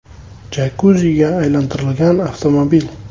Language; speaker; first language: Uzbek; native; Uzbek